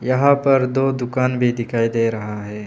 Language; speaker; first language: Hindi; non-native, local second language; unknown